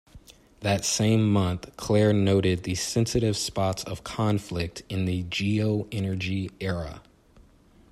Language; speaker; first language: English; native; English